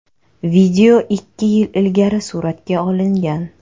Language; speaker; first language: Uzbek; non-native, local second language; Kazakh